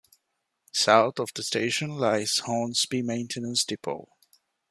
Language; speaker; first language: English; non-native, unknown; Divehi